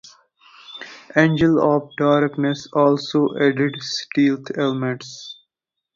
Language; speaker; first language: English; non-native, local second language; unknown